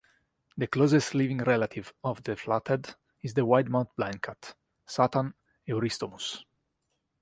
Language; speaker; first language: English; non-native, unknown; Italian